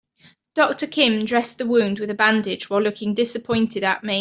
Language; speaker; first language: English; native; English